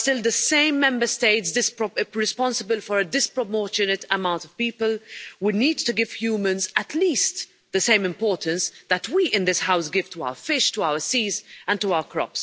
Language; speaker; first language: English; non-native, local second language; Maltese